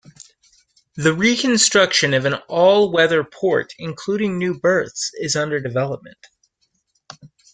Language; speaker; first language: English; native; English